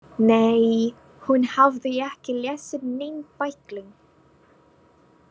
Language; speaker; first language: Icelandic; non-native, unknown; Filipino